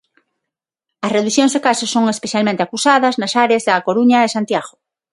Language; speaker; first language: Galician; non-native, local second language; Spanish